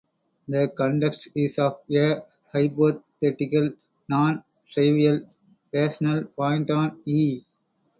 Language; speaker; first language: English; non-native, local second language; Tamil